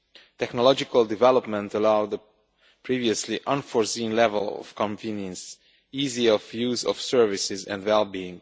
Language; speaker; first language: English; non-native, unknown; Romanian